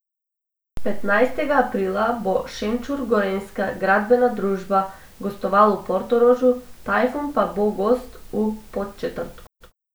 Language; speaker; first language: Slovenian; non-native, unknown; Macedonian